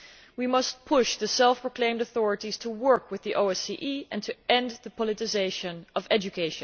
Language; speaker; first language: English; non-native, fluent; Dutch